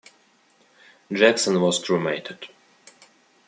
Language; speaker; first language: English; non-native, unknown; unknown